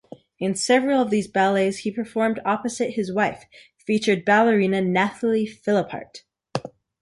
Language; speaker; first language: English; native; English